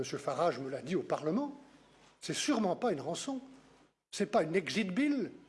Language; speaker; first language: French; native; French